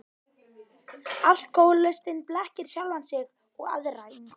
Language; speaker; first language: Icelandic; native; Icelandic